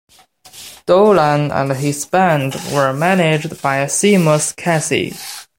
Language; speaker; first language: English; non-native, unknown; Chinese